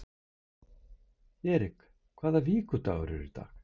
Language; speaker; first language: Icelandic; native; Icelandic